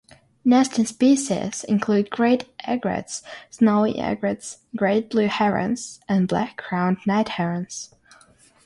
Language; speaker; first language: English; non-native, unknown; Russian